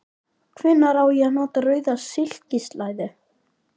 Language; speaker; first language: Icelandic; native; Icelandic